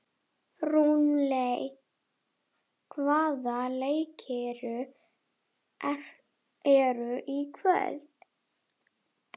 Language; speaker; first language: Icelandic; non-native, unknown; German